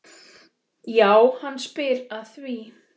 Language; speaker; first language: Icelandic; native; Icelandic